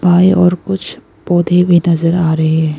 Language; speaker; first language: Hindi; non-native, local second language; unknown